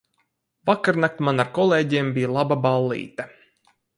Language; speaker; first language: Latvian; native; Latvian